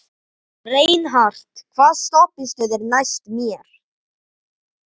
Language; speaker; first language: Icelandic; native; Icelandic